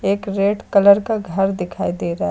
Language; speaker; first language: Hindi; native; Hindi